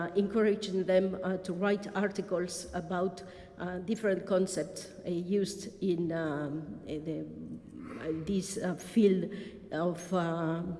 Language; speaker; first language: English; non-native, fluent; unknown